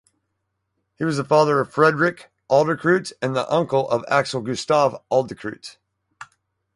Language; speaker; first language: English; native; English